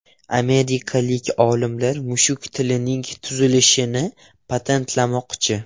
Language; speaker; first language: Uzbek; non-native, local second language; Russian